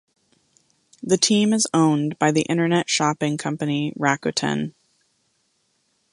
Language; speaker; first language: English; native; English